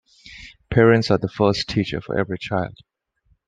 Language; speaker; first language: English; non-native, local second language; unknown